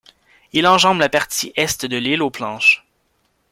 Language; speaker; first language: French; native; French